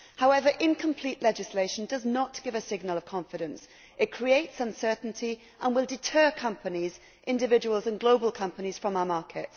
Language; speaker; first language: English; native; English